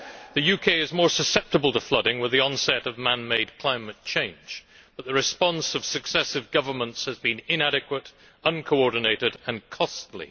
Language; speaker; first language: English; native; English